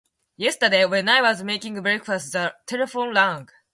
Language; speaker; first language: English; non-native, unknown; Japanese